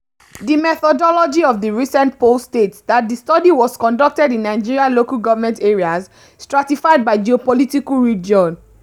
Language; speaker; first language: English; non-native, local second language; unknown